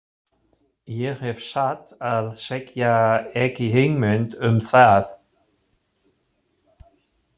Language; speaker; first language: Icelandic; non-native, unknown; German